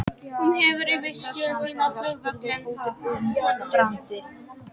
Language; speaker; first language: Icelandic; non-native, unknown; Polish